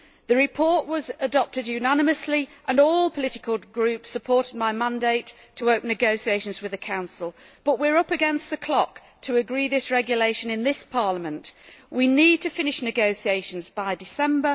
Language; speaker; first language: English; native; English